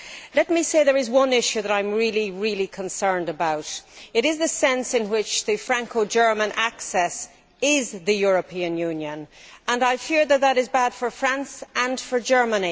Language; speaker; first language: English; native; English